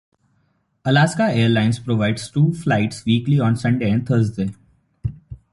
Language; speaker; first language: English; non-native, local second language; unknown